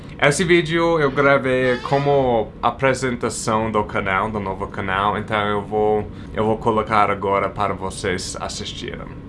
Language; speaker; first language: Portuguese; non-native, fluent; English